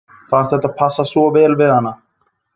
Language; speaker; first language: Icelandic; native; Icelandic